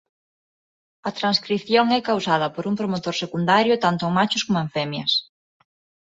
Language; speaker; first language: Galician; non-native, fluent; Spanish